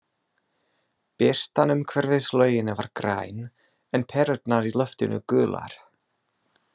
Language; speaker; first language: Icelandic; non-native, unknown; English